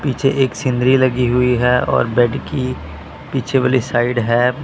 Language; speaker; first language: Hindi; non-native, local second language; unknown